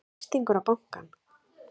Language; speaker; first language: Icelandic; native; Icelandic